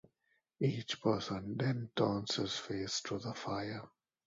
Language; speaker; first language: English; non-native, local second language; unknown